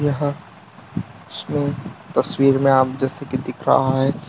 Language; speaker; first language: Hindi; non-native, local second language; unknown